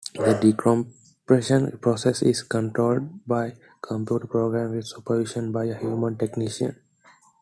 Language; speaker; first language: English; non-native, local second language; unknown